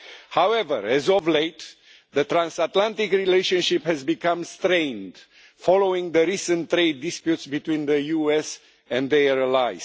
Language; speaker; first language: English; non-native, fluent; Romanian